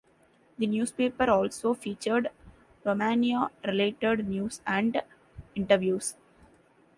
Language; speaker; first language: English; non-native, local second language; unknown